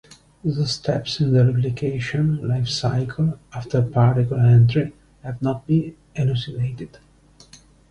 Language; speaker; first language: English; non-native, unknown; Italian